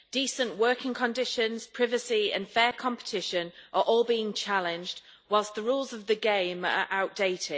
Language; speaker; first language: English; native; English